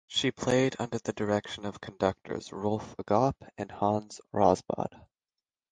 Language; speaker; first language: English; native; English